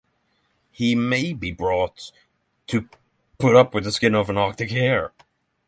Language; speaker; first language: English; non-native, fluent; Norwegian